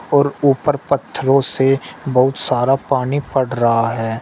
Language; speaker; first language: Hindi; native; Hindi